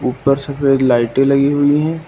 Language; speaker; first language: Hindi; native; Hindi